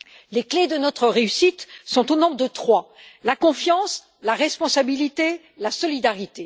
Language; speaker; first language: French; native; French